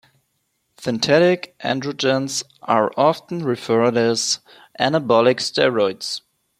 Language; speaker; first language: English; non-native, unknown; German